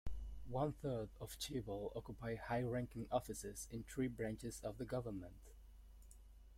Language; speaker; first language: English; non-native, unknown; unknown